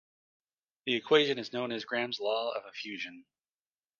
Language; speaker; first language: English; native; English